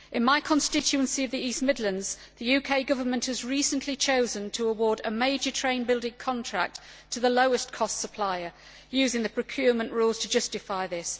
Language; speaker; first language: English; native; English